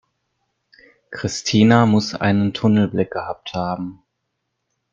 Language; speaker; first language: German; native; German